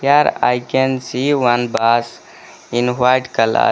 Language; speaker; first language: English; non-native, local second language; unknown